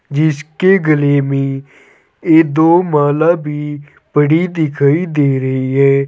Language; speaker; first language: Hindi; native; Hindi